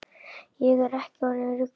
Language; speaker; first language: Icelandic; native; Icelandic